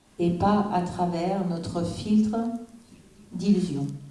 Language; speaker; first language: French; native; French